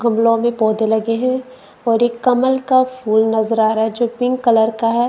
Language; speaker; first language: Hindi; non-native, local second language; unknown